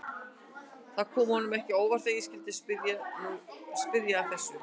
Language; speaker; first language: Icelandic; native; Icelandic